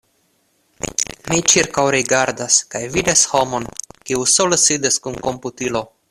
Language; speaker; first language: Esperanto; non-native, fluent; Russian